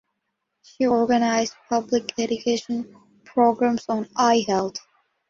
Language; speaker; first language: English; non-native, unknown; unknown